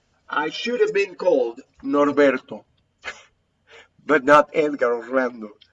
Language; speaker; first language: English; non-native, fluent; Spanish